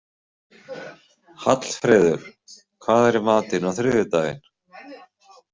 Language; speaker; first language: Icelandic; native; Icelandic